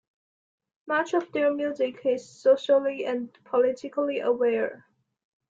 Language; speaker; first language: English; non-native, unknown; Chinese